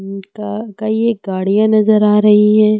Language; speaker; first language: Hindi; native; Hindi